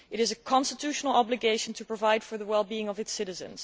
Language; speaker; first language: English; non-native, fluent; Dutch